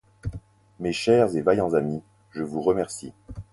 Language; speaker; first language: French; native; French